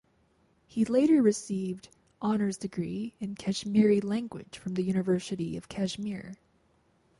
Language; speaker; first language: English; native; English